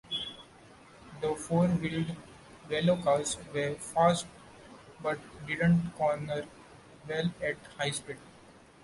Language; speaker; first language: English; non-native, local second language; Marathi